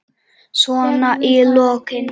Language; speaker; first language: Icelandic; non-native, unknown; Czech